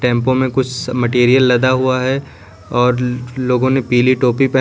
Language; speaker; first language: Hindi; native; Hindi